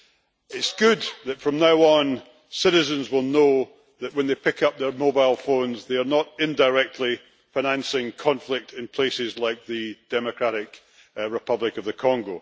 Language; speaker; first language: English; native; English